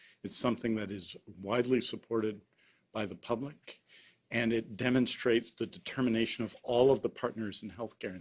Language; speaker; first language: English; native; English